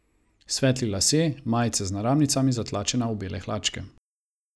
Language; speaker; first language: Slovenian; non-native, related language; Croatian